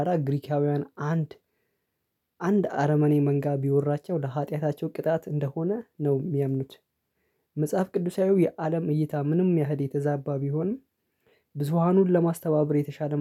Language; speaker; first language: Amharic; non-native, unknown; Oromo